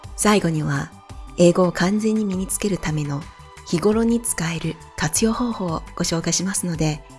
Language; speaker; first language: Japanese; non-native, fluent; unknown